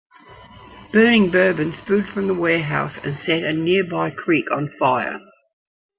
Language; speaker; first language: English; native; English